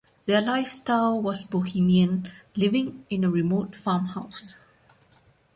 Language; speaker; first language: English; non-native, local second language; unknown